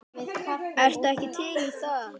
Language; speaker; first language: Icelandic; native; Icelandic